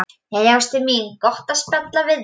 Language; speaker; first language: Icelandic; non-native, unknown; Polish